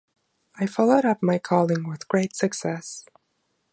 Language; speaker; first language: English; non-native, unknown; German